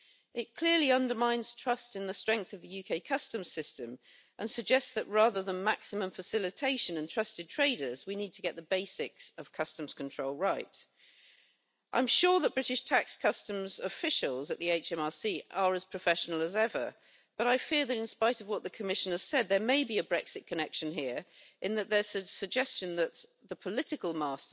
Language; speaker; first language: English; native; English